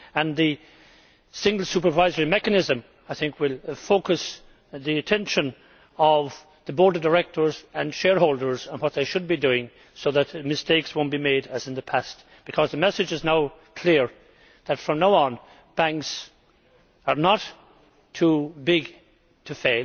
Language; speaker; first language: English; native; English